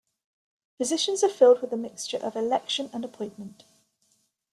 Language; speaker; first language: English; native; English